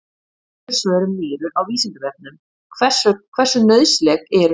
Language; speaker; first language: Icelandic; native; Icelandic